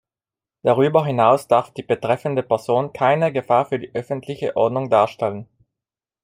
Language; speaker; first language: German; non-native, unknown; Italian